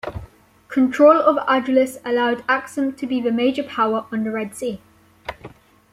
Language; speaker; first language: English; native; English